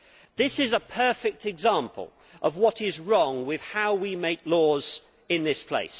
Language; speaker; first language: English; native; English